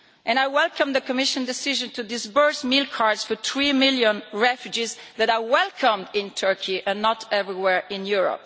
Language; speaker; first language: English; non-native, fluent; Italian